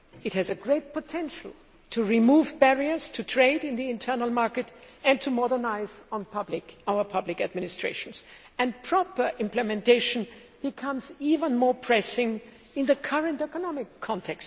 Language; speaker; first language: English; non-native, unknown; German